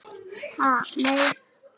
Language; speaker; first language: Icelandic; native; Icelandic